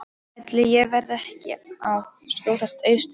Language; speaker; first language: Icelandic; non-native, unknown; Polish